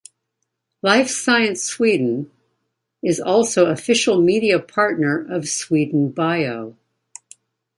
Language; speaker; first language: English; native; English